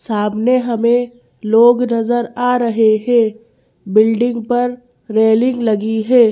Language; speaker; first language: Hindi; native; Hindi